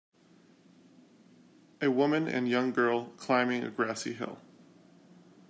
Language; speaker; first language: English; native; English